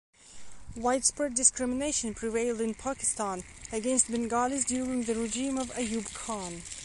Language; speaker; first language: English; non-native, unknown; Belarusian